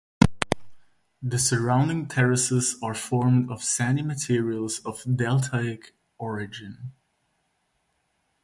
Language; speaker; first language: English; non-native, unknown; Swiss German